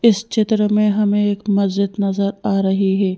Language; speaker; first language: Hindi; native; Hindi